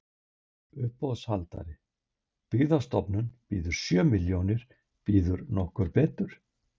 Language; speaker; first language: Icelandic; native; Icelandic